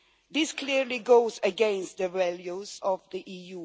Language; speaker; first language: English; non-native, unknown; Swedish